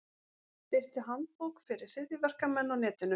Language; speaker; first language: Icelandic; native; Icelandic